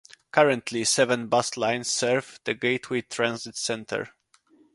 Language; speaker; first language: English; non-native, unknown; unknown